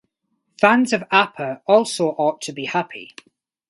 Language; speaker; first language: English; native; English